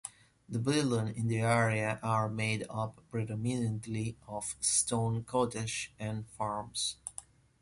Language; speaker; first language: English; non-native, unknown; Spanish